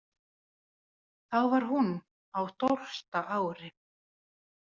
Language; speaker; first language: Icelandic; non-native, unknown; Finnish